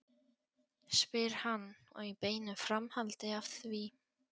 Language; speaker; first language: Icelandic; non-native, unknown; Polish